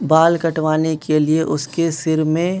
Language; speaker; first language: Hindi; non-native, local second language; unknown